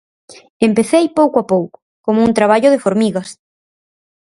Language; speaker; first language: Galician; native; Galician